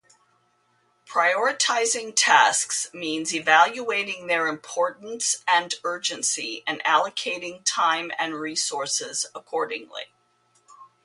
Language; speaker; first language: English; native; English